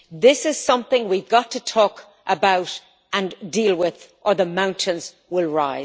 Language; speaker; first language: English; native; English